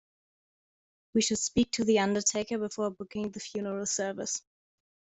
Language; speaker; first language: English; non-native, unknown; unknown